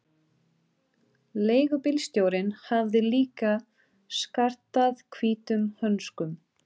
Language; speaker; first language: Icelandic; non-native, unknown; Portuguese